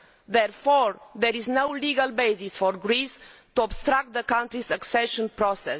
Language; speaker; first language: English; non-native, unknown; Romanian